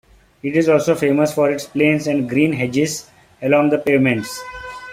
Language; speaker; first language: English; non-native, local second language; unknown